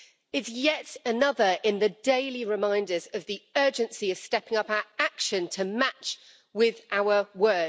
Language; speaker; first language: English; native; English